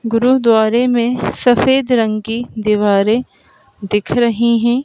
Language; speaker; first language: Hindi; native; Hindi